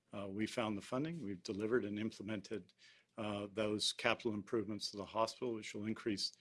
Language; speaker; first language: English; native; English